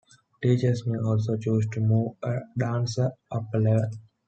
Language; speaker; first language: English; non-native, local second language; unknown